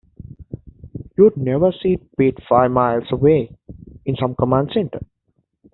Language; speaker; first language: English; native; English